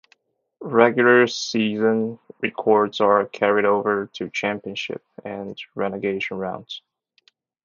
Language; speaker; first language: English; non-native, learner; Chinese